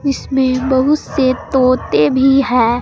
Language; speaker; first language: Hindi; native; Hindi